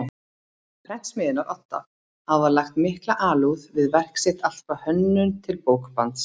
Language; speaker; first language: Icelandic; native; Icelandic